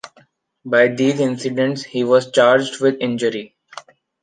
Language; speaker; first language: English; non-native, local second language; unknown